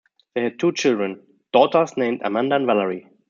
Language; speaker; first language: English; non-native, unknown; German